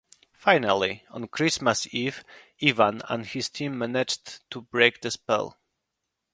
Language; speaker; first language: English; non-native, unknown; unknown